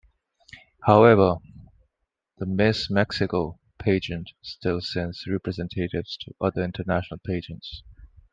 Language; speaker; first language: English; non-native, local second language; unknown